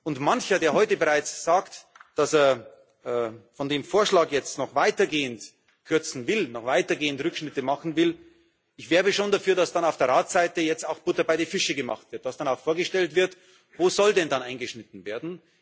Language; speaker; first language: German; native; German